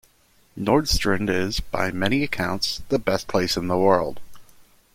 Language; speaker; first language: English; native; English